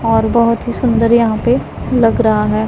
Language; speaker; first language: Hindi; non-native, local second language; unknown